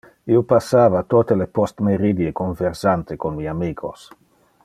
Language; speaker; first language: Interlingua; non-native, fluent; Dutch